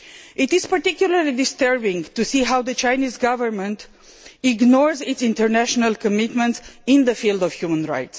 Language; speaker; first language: English; non-native, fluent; Romanian